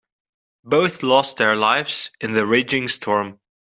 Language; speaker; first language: English; non-native, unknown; Dutch